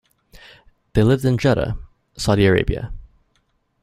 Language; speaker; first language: English; native; English